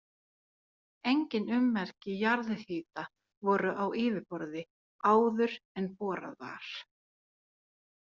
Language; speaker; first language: Icelandic; non-native, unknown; Finnish